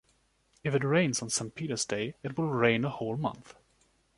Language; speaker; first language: English; non-native, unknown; German